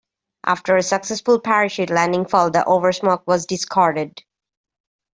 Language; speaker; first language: English; native; English